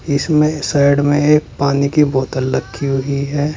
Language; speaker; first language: Hindi; native; Hindi